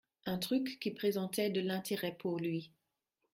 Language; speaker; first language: French; non-native, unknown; German